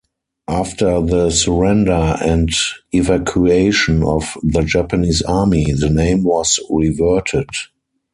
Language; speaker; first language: English; non-native, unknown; German